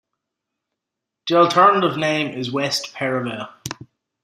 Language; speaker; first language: English; native; English